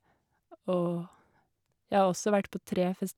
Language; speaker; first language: Norwegian; native; Norwegian